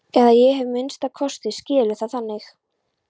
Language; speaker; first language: Icelandic; non-native, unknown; Polish